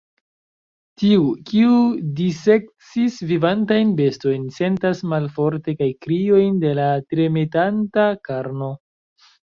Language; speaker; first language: Esperanto; non-native, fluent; Chinese